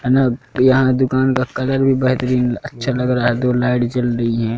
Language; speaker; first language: Hindi; native; Hindi